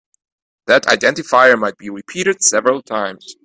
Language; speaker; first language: English; native; English